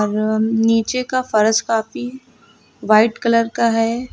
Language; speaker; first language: Hindi; native; Hindi